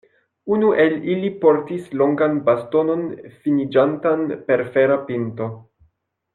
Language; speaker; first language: Esperanto; non-native, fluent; French